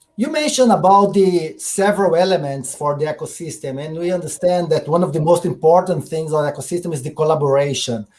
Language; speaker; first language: English; non-native, fluent; Portuguese